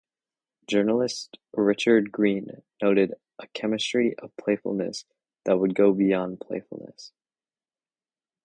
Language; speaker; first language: English; native; English